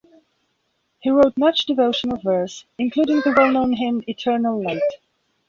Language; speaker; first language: English; non-native, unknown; Belarusian